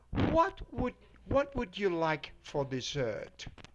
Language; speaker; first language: English; non-native, fluent; Spanish